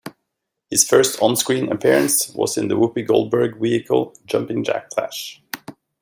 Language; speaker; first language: English; native; English